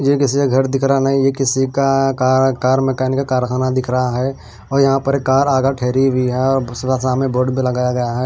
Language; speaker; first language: Hindi; non-native, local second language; Punjabi